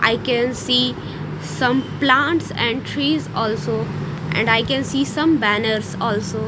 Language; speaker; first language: English; non-native, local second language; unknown